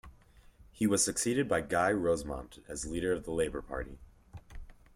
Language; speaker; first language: English; native; English